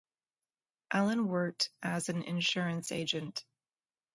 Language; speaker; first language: English; native; English